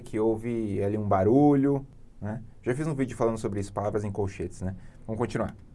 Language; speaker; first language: Portuguese; native; Portuguese